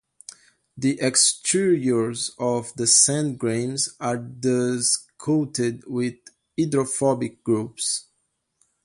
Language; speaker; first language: English; non-native, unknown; Portuguese